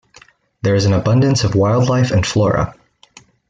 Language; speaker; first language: English; native; English